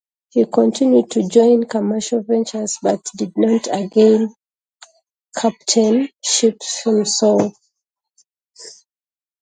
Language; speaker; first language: English; native; English